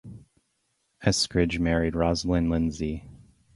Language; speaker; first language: English; native; English